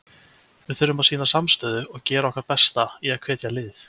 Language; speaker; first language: Icelandic; native; Icelandic